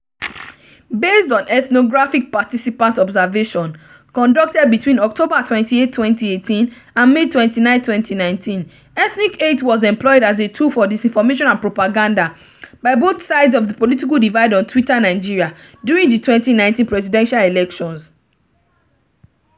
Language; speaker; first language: English; non-native, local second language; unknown